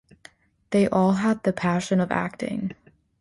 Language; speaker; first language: English; native; English